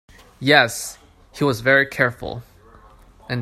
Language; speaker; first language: English; non-native, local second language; Cantonese